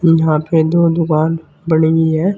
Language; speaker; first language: Hindi; native; Hindi